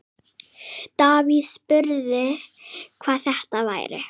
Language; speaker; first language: Icelandic; native; Icelandic